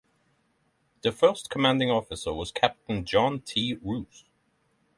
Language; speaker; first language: English; non-native, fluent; Norwegian